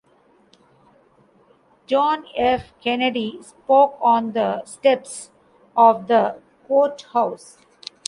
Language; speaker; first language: English; non-native, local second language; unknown